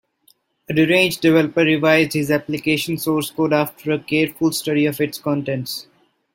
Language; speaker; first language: English; non-native, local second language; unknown